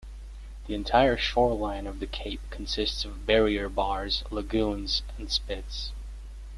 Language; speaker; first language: English; native; English